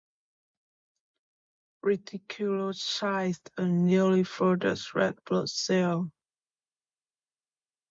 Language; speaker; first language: English; native; English